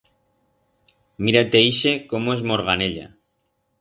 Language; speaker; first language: Aragonese; non-native, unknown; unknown